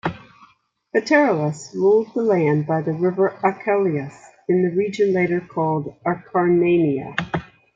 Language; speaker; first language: English; native; English